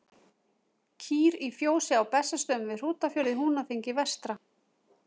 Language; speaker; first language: Icelandic; native; Icelandic